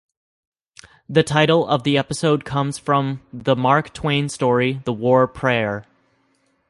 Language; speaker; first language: English; native; English